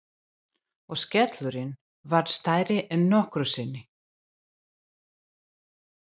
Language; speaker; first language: Icelandic; non-native, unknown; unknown